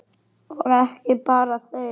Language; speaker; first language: Icelandic; native; Icelandic